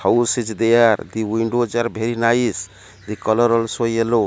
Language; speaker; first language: English; non-native, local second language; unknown